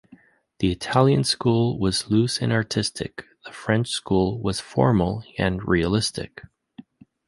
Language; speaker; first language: English; native; English